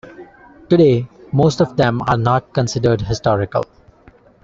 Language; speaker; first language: English; non-native, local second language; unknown